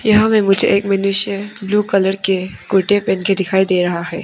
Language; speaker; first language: Hindi; non-native, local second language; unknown